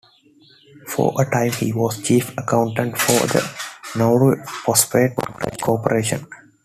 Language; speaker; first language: English; non-native, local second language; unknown